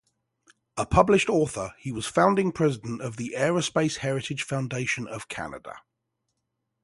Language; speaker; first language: English; native; English